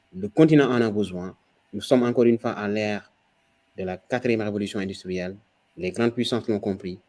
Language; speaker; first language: French; non-native, local second language; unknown